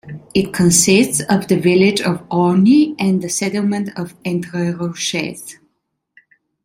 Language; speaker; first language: English; non-native, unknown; Italian